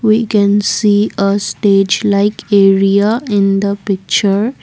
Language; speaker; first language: English; non-native, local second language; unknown